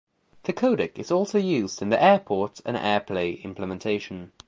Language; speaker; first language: English; native; English